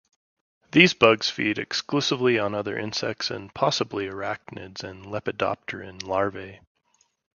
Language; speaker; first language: English; native; English